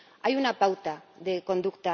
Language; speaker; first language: Spanish; native; Spanish